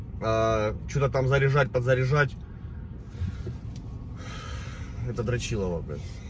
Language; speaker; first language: Russian; native; Russian